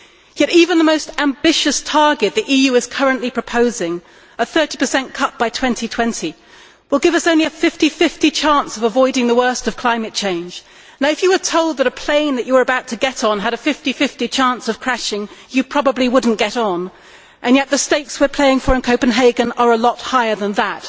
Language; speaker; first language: English; native; English